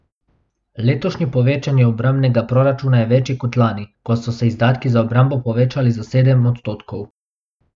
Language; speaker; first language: Slovenian; non-native, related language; Bosnian